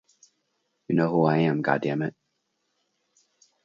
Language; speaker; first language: English; native; English